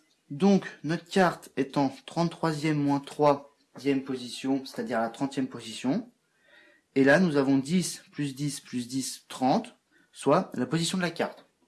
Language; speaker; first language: French; native; French